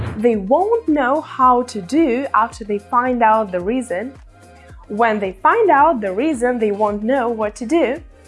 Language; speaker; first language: English; non-native, fluent; Russian